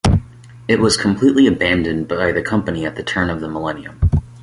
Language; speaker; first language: English; native; English